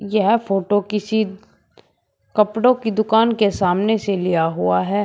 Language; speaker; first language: Hindi; native; Hindi